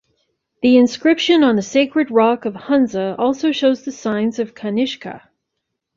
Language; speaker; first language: English; native; English